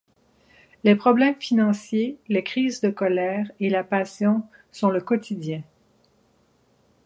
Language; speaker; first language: French; native; French